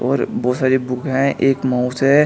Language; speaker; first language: Hindi; native; Hindi